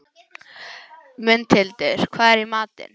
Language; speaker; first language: Icelandic; non-native, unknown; English